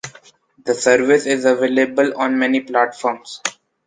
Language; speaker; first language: English; non-native, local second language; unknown